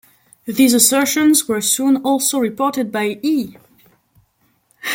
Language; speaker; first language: English; non-native, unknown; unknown